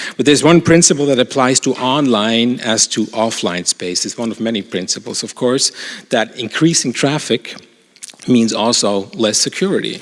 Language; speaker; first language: English; non-native, fluent; German